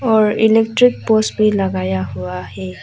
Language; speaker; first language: Hindi; non-native, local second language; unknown